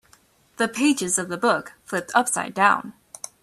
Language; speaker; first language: English; native; English